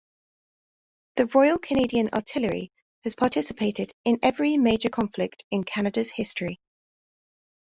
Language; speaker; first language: English; native; English